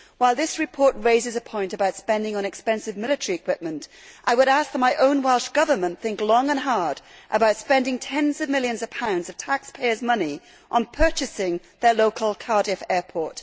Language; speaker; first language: English; native; English